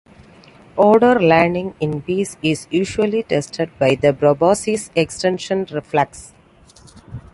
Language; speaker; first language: English; non-native, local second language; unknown